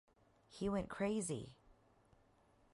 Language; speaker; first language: English; native; English